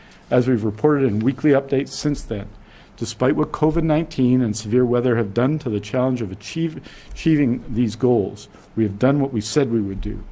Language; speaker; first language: English; native; English